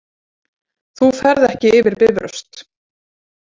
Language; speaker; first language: Icelandic; native; Icelandic